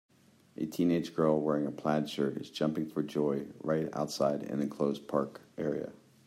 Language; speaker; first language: English; native; English